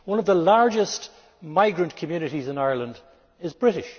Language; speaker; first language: English; native; English